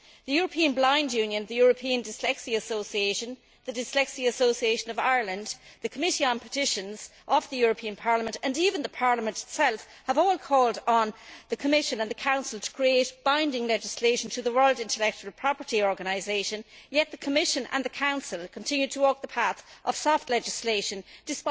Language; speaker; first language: English; native; English